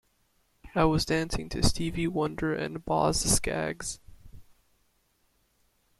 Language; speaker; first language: English; native; English